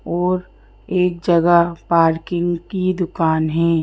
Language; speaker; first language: Hindi; native; Hindi